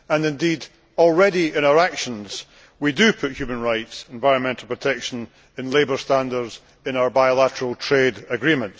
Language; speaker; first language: English; native; English